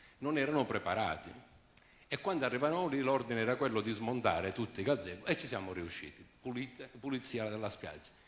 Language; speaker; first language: Italian; native; Italian